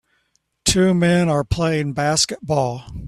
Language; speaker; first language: English; native; English